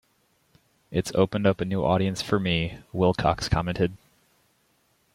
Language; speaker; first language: English; native; English